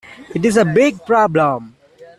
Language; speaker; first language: English; non-native, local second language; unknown